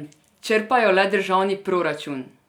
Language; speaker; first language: Slovenian; non-native, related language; Serbian